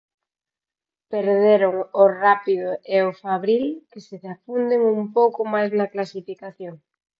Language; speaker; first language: Galician; non-native, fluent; Spanish